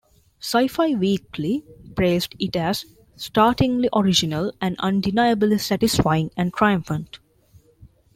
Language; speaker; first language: English; non-native, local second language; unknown